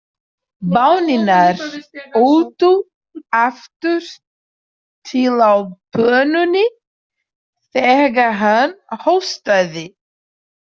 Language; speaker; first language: Icelandic; non-native, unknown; Portuguese